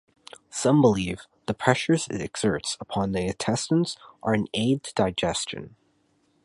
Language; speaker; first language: English; native; English